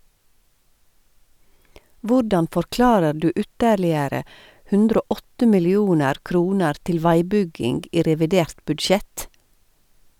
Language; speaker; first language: Norwegian; native; Norwegian